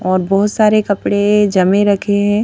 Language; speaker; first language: Hindi; native; Hindi